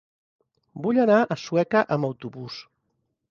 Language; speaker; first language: Catalan; native; Catalan